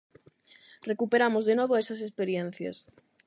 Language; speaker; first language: Galician; non-native, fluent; Spanish